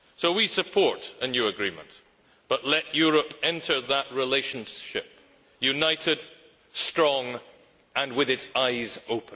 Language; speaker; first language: English; native; English